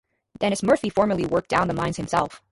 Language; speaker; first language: English; native; English